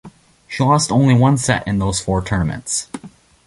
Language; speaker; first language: English; native; English